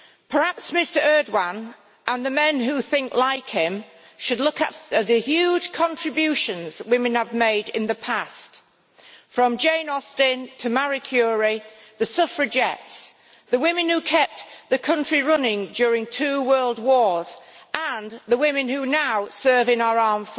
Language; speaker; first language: English; native; English